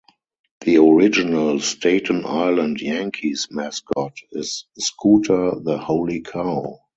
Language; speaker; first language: English; non-native, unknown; German